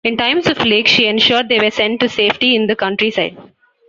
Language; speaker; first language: English; non-native, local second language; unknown